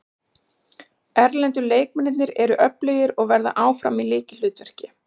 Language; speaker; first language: Icelandic; native; Icelandic